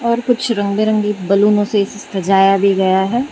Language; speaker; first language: Hindi; non-native, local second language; Gujarati